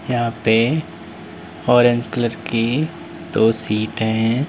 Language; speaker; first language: Hindi; native; Hindi